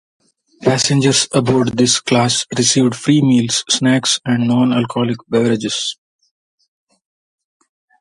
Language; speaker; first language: English; non-native, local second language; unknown